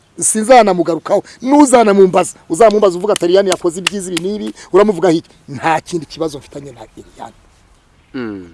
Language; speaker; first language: Kinyarwanda; native; Kinyarwanda